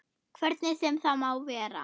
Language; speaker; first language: Icelandic; non-native, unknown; German